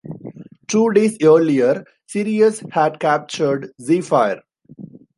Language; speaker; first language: English; non-native, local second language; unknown